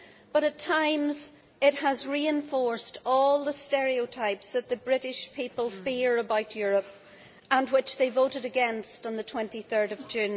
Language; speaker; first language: English; native; English